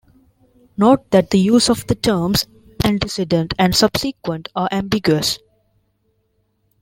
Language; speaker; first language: English; non-native, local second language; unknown